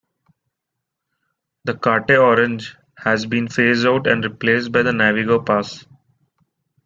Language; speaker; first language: English; non-native, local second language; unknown